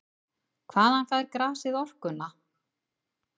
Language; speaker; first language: Icelandic; native; Icelandic